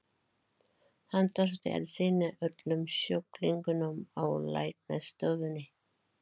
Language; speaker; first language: Icelandic; non-native, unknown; Filipino